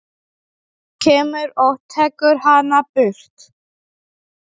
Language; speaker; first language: Icelandic; non-native, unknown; Polish